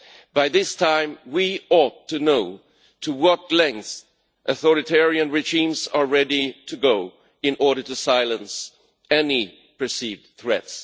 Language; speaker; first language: English; non-native, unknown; Swedish